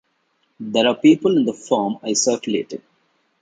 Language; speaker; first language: English; non-native, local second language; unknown